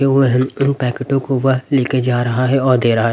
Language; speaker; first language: Hindi; native; Hindi